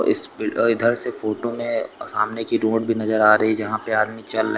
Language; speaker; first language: Hindi; native; Hindi